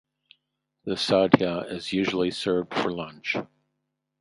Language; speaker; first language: English; native; English